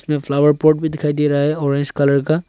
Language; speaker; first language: Hindi; early bilingual, other home language; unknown